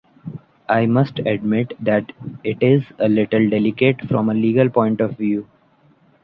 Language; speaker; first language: English; non-native, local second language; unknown